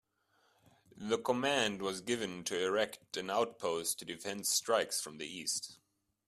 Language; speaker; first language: English; non-native, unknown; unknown